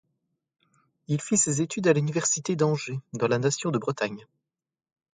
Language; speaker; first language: French; native; French